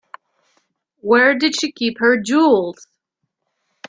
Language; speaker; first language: English; non-native, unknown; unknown